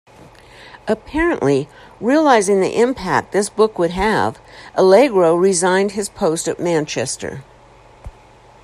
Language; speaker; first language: English; native; English